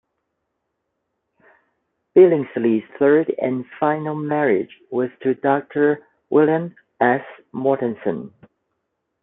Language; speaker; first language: English; native; English